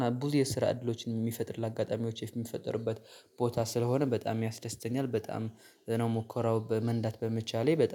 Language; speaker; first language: Amharic; native; Amharic